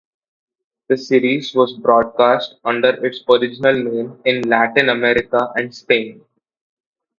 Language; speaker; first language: English; non-native, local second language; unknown